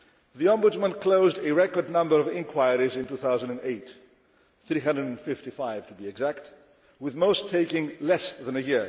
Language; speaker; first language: English; non-native, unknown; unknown